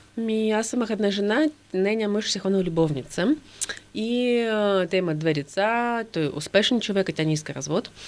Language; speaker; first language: Bulgarian; non-native, fluent; Russian